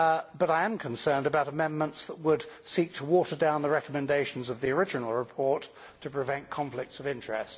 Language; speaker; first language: English; native; English